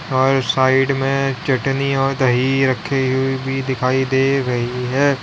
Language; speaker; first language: Hindi; native; Hindi